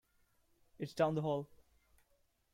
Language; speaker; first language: English; non-native, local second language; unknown